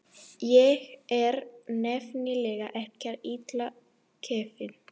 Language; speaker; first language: Icelandic; non-native, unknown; Spanish